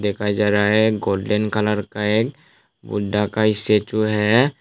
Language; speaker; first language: Hindi; non-native, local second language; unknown